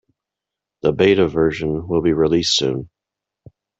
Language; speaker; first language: English; native; English